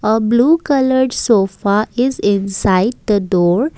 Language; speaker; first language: English; non-native, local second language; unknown